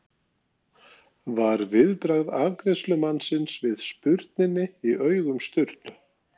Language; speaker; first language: Icelandic; non-native, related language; Norwegian